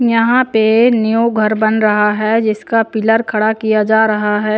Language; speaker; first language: Hindi; non-native, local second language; Punjabi